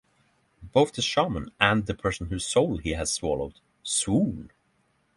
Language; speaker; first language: English; non-native, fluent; Norwegian